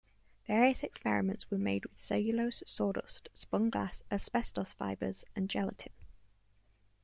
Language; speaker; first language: English; native; English